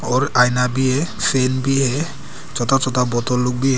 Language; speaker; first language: Hindi; non-native, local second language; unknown